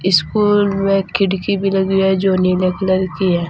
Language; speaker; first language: Hindi; native; Hindi